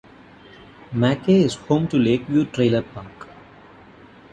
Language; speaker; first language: English; non-native, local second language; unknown